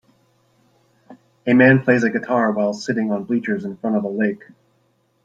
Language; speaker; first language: English; native; English